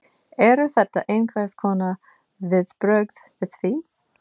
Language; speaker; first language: Icelandic; non-native, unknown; English